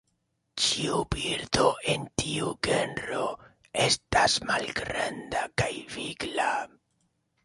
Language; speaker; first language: Esperanto; non-native, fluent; Spanish